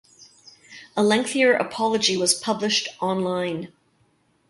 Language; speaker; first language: English; native; English